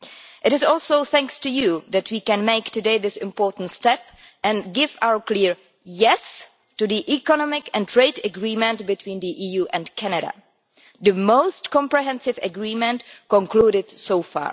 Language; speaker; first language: English; non-native, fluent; Czech